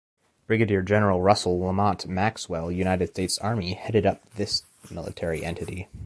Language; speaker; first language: English; native; English